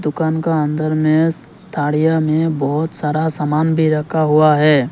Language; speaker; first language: Hindi; non-native, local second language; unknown